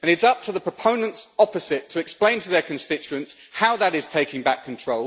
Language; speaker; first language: English; native; English